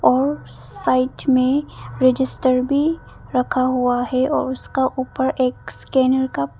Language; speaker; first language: Hindi; early bilingual, other home language; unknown